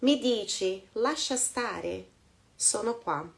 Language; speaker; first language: Italian; non-native, fluent; Portuguese